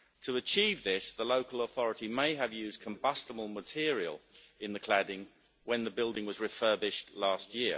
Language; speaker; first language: English; native; English